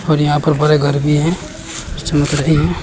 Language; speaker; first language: Hindi; native; Hindi